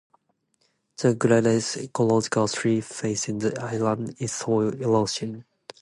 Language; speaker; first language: English; non-native, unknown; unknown